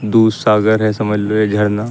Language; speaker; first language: Hindi; native; Hindi